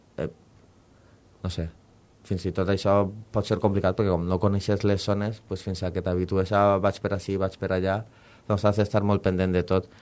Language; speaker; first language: Catalan; native; Catalan